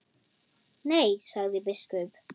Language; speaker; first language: Icelandic; non-native, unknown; German